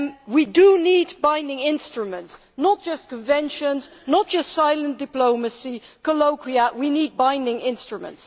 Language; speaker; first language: English; non-native, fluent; Dutch